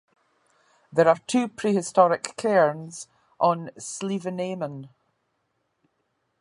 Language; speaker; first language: English; native; English